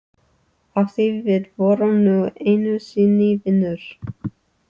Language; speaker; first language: Icelandic; non-native, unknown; English